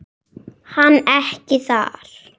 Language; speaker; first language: Icelandic; native; Icelandic